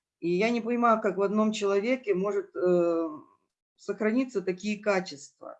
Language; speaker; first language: Russian; native; Russian